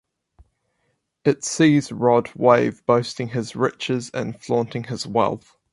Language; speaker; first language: English; native; English